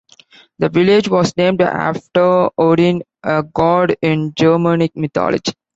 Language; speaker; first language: English; non-native, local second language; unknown